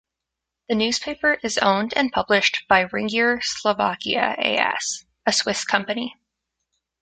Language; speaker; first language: English; native; English